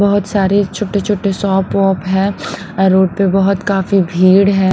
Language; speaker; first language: Hindi; non-native, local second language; Punjabi